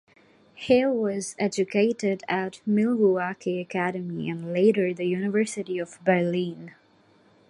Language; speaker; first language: English; non-native, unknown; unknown